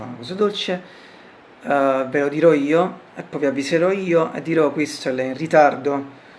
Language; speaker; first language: Italian; native; Italian